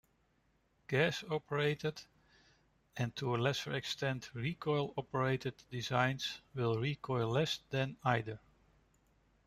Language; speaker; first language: English; non-native, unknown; Dutch